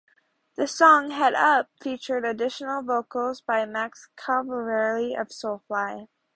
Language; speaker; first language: English; native; English